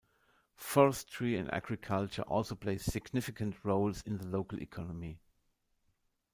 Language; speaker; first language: English; non-native, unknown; German